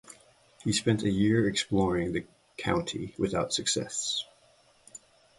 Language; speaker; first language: English; native; English